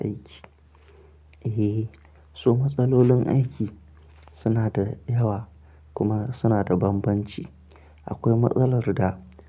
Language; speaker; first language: Hausa; non-native, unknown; Akan